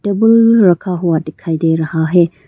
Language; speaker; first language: Hindi; early bilingual, other home language; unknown